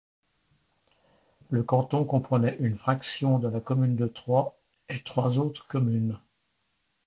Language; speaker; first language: French; native; French